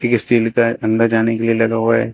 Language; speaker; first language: Hindi; native; Hindi